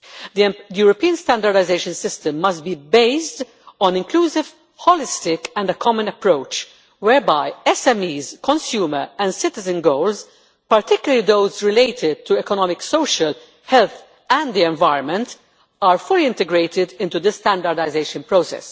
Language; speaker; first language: English; non-native, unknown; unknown